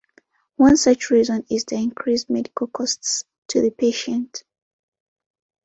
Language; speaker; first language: English; non-native, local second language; Ganda